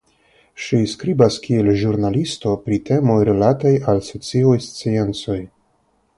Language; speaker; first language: Esperanto; non-native, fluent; Russian